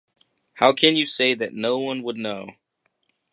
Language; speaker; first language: English; native; English